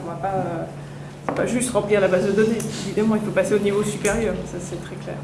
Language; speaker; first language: French; native; French